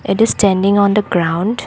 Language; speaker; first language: English; non-native, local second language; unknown